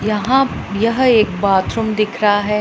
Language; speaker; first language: Hindi; non-native, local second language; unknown